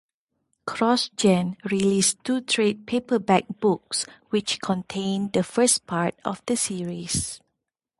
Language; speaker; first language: English; non-native, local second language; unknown